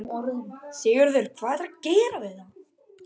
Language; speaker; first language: Icelandic; native; Icelandic